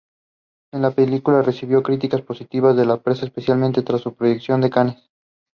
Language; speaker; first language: English; non-native, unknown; Spanish